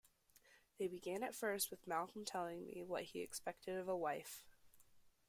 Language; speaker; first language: English; native; English